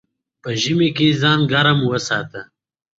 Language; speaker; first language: English; non-native, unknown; Pashto